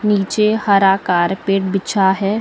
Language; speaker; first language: Hindi; native; Hindi